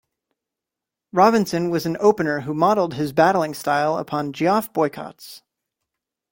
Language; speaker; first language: English; native; English